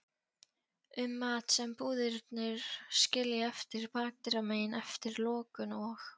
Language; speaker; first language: Icelandic; non-native, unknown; Polish